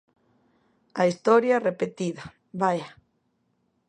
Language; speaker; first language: Galician; native; Galician